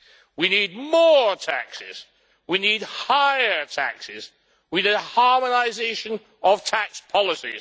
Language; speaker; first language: English; native; English